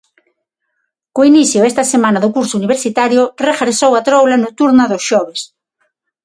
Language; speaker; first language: Galician; non-native, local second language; Spanish